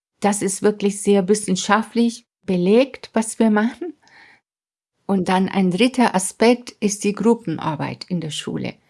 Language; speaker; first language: German; non-native, fluent; Spanish